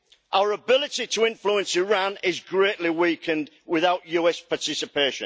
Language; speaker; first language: English; native; English